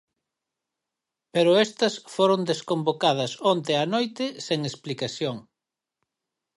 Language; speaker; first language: Galician; native; Galician